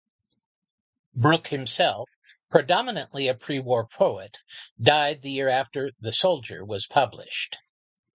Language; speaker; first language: English; native; English